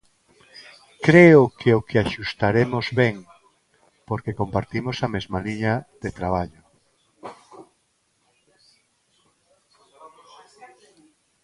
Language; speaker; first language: Galician; non-native, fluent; Spanish